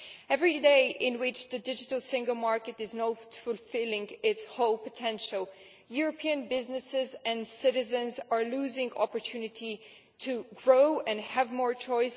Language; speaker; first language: English; non-native, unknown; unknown